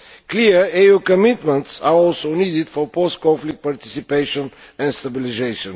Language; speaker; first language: English; non-native, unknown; Bulgarian